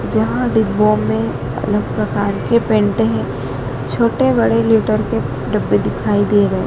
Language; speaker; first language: Hindi; native; Hindi